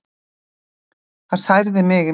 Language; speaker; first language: Icelandic; native; Icelandic